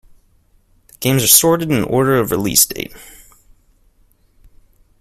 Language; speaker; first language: English; native; English